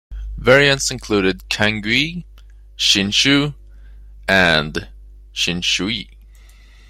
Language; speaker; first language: English; native; English